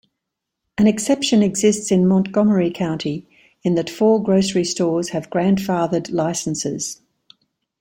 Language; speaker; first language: English; native; English